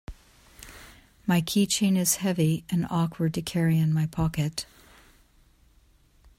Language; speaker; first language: English; native; English